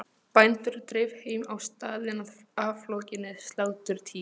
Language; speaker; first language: Icelandic; non-native, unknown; Polish